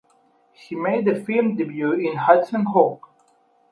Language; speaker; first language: English; non-native, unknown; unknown